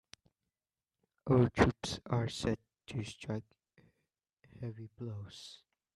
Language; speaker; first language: English; native; English